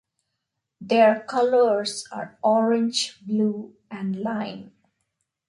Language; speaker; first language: English; non-native, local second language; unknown